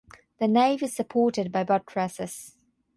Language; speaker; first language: English; non-native, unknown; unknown